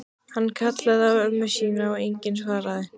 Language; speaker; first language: Icelandic; native; Icelandic